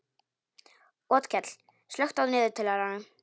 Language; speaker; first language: Icelandic; non-native, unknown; Polish